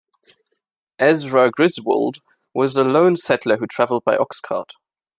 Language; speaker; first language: English; non-native, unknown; German